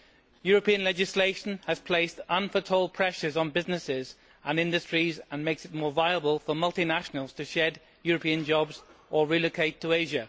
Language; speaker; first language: English; native; English